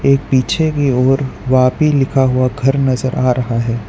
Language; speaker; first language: Hindi; non-native, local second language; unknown